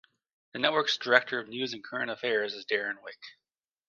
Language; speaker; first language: English; native; English